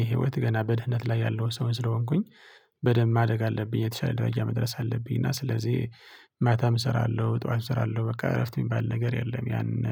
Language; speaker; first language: Amharic; non-native, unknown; Tigrinya